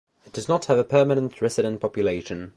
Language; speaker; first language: English; native; English